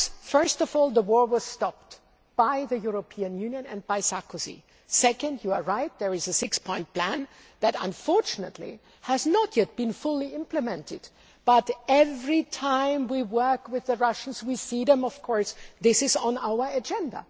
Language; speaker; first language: English; non-native, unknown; German